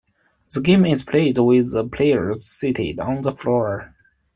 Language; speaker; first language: English; non-native, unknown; Chinese